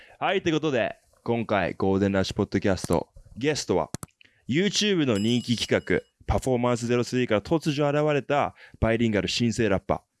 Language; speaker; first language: Japanese; native; Japanese